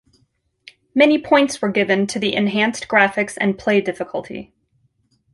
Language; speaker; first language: English; native; English